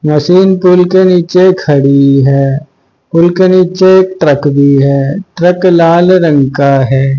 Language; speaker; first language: Hindi; native; Hindi